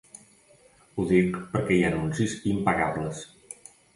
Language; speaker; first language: Catalan; native; Catalan